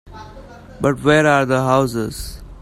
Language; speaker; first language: English; non-native, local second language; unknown